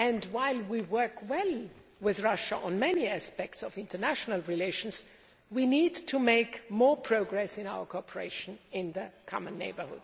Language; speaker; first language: English; non-native, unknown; German